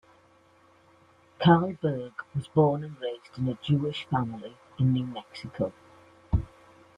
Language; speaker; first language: English; native; English